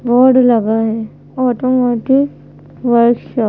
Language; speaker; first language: Hindi; native; Hindi